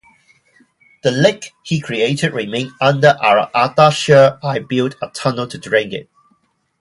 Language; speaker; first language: English; non-native, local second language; Cantonese